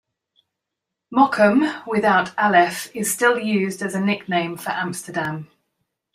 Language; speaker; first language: English; native; English